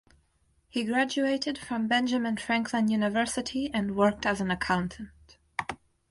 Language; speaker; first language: English; non-native, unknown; Russian